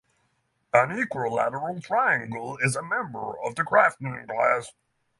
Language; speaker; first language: English; non-native, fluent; Norwegian